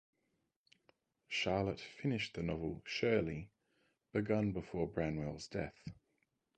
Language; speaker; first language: English; native; English